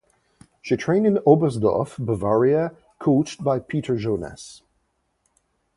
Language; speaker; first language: English; non-native, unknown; French